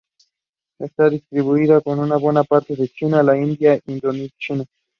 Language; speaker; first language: English; non-native, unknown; Spanish